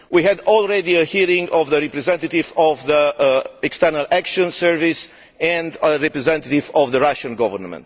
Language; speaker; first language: English; non-native, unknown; Romanian